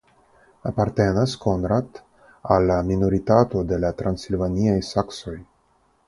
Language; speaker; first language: Esperanto; non-native, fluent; Russian